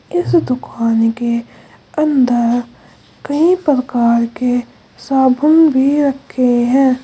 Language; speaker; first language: Hindi; native; Hindi